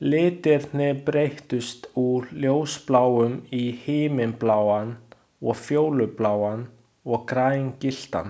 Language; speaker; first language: Icelandic; non-native, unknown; Chinese